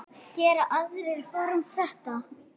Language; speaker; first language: Icelandic; native; Icelandic